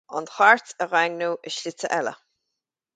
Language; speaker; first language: Irish; native; Irish